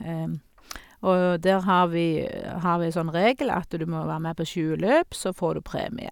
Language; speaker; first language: Norwegian; native; Norwegian